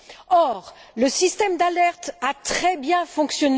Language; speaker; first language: French; native; French